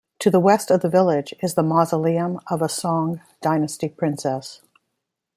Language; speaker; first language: English; native; English